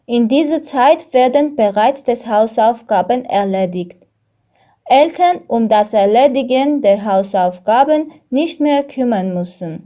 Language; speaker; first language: German; non-native, learner; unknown